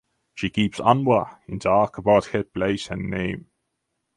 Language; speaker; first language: English; non-native, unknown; Latvian